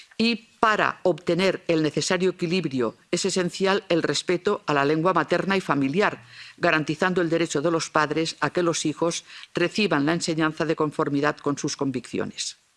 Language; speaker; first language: Spanish; non-native, local second language; Catalan